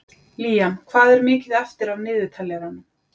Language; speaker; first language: Icelandic; native; Icelandic